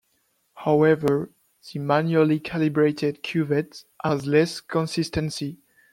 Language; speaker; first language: English; non-native, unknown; French